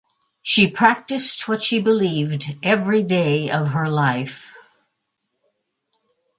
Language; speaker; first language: English; native; English